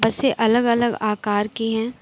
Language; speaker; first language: Hindi; native; Hindi